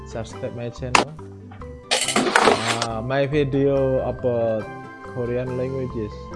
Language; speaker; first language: English; non-native, learner; Indonesian